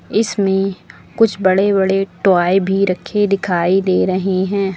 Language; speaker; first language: Hindi; native; Hindi